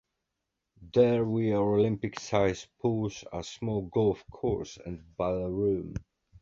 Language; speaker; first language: English; native; English